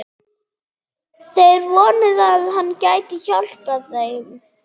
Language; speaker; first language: Icelandic; non-native, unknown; German